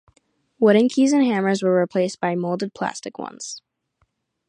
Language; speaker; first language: English; native; English